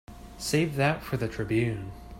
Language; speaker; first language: English; native; English